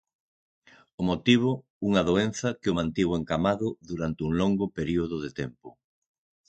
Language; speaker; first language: Galician; native; Galician